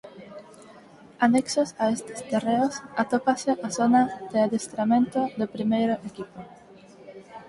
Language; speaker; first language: Galician; non-native, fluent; Spanish